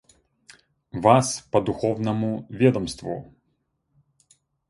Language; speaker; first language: Russian; native; Russian